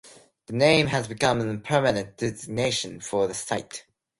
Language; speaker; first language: English; non-native, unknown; Japanese